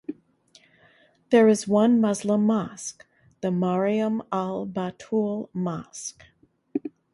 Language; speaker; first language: English; native; English